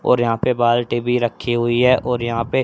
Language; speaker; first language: Hindi; native; Hindi